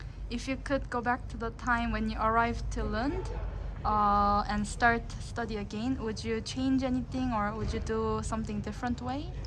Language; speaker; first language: English; non-native, fluent; Korean